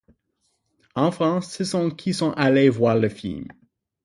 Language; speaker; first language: French; non-native, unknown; English